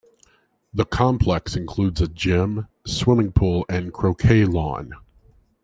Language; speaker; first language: English; native; English